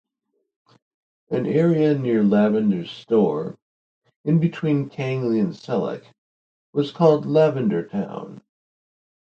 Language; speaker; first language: English; native; English